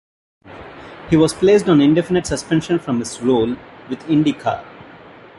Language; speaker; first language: English; non-native, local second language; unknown